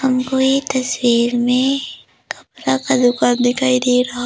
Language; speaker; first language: Hindi; non-native, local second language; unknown